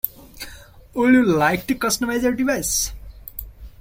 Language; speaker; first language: English; non-native, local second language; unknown